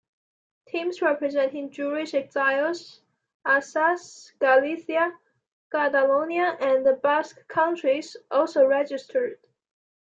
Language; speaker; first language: English; non-native, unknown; Chinese